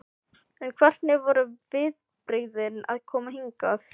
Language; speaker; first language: Icelandic; non-native, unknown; Filipino